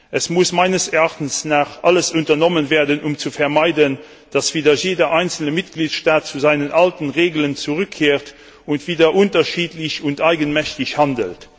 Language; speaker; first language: German; non-native, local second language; Luxembourgish